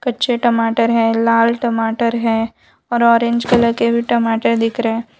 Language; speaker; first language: Hindi; non-native, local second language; Gujarati